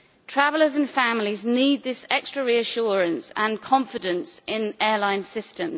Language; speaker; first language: English; native; English